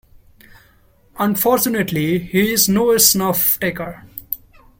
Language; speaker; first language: English; non-native, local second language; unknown